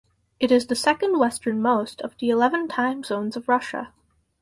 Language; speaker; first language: English; native; English